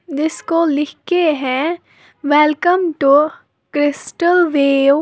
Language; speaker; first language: Hindi; native; Hindi